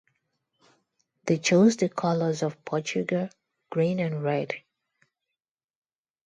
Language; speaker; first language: English; non-native, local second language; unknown